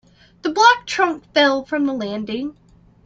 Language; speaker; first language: English; native; English